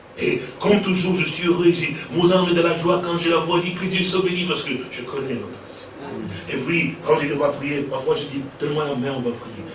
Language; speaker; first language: French; non-native, local second language; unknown